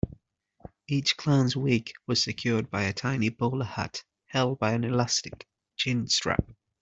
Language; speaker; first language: English; native; English